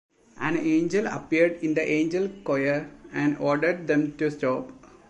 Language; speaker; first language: English; non-native, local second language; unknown